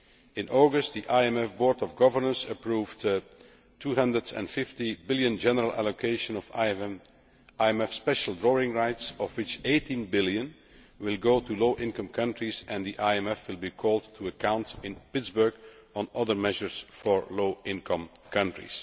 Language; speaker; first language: English; non-native, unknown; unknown